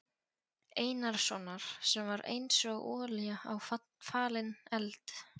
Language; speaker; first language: Icelandic; non-native, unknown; Polish